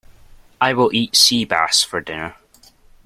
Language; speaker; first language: English; native; English